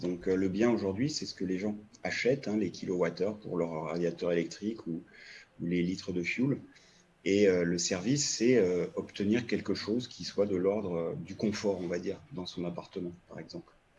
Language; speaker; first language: French; native; French